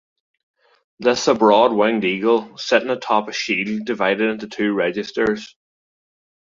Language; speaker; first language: English; native; English